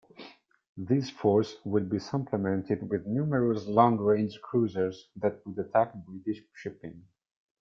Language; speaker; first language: English; non-native, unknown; Italian